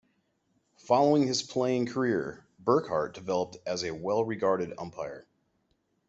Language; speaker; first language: English; native; English